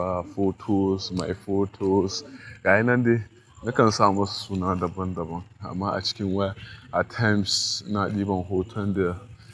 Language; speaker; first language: Hausa; native; Hausa